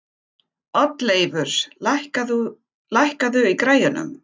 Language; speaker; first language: Icelandic; non-native, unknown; German